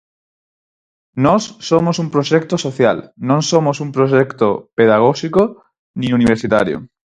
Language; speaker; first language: Galician; non-native, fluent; Spanish